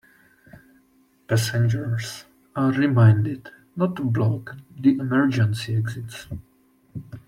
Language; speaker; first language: English; non-native, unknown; Czech